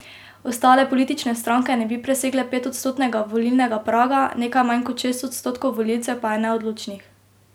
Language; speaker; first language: Slovenian; native; Slovenian